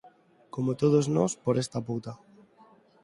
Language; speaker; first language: Galician; non-native, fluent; Spanish